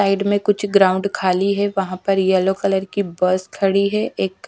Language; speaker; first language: Hindi; non-native, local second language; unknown